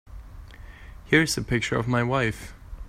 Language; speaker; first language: English; non-native, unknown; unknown